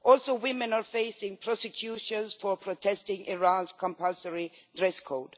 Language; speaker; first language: English; non-native, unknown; Swedish